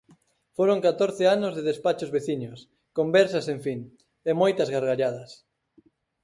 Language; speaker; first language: Galician; native; Galician